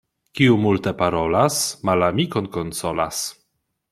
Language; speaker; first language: Esperanto; non-native, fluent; Polish